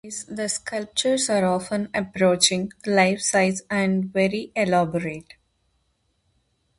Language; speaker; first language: English; non-native, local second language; Telugu